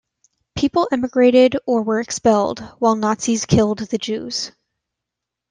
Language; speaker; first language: English; native; English